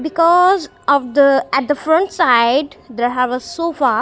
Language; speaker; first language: English; non-native, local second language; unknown